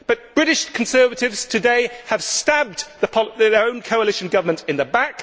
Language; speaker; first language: English; native; English